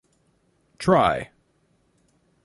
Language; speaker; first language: English; native; English